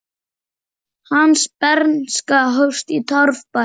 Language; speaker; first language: Icelandic; native; Icelandic